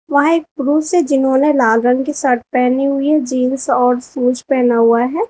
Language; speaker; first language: Hindi; native; Hindi